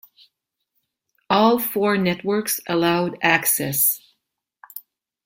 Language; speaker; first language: English; non-native, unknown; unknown